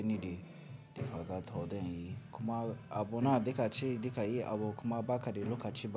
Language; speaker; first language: Hausa; non-native, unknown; Tiv